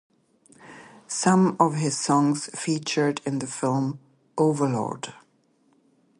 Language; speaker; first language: English; native; English